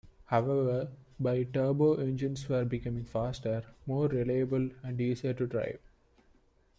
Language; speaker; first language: English; non-native, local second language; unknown